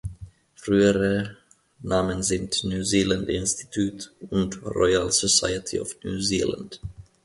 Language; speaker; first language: German; non-native, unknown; Finnish